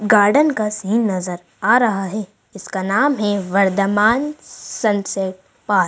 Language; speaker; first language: Hindi; native; Hindi